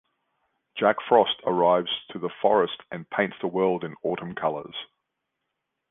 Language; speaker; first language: English; native; English